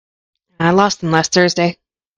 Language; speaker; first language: English; native; English